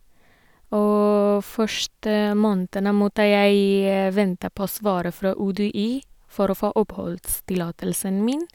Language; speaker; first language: Norwegian; non-native, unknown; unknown